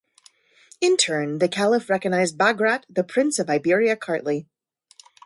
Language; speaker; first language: English; native; English